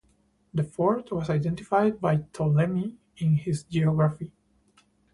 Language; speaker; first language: English; non-native, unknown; Spanish